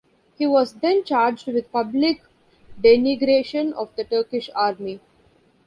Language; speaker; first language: English; non-native, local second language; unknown